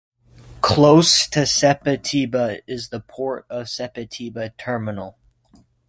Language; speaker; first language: English; native; English